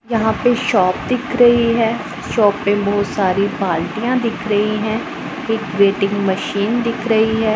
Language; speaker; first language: Hindi; non-native, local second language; Punjabi